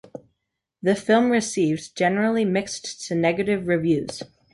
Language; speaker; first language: English; native; English